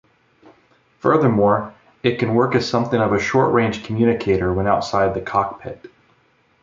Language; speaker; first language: English; native; English